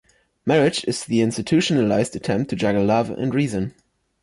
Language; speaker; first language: English; non-native, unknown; German